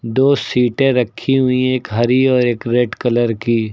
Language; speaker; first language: Hindi; native; Hindi